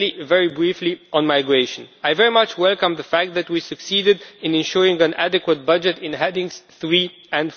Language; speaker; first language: English; non-native, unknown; Romanian